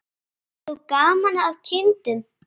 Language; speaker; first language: Icelandic; native; Icelandic